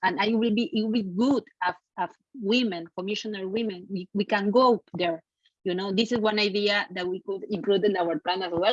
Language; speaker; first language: English; non-native, fluent; Spanish